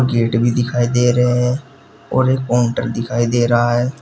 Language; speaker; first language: Hindi; native; Hindi